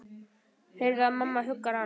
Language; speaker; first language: Icelandic; native; Icelandic